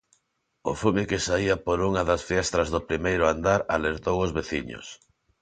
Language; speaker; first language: Galician; non-native, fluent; Spanish